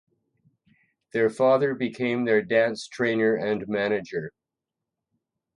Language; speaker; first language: English; native; English